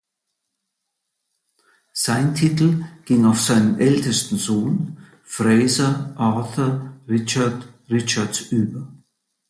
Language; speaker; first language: German; native; German